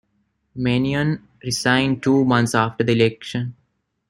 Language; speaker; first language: English; non-native, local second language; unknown